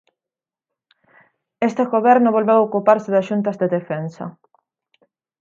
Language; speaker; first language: Galician; native; Galician